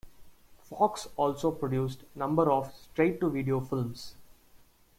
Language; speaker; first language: English; non-native, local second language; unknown